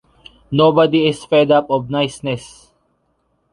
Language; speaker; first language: English; non-native, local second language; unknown